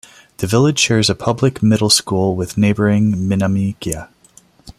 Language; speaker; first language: English; non-native, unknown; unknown